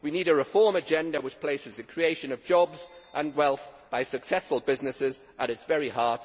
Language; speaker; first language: English; native; English